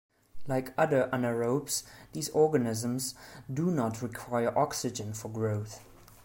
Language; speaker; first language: English; non-native, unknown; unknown